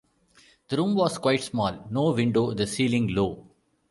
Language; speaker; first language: English; non-native, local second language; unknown